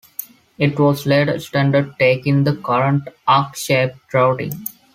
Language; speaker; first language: English; non-native, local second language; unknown